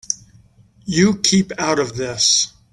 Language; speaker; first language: English; native; English